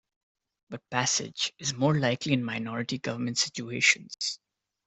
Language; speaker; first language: English; non-native, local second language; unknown